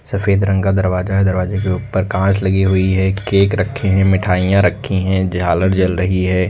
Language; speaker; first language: Hindi; native; Hindi